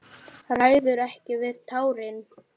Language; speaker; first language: Icelandic; non-native, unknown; Lithuanian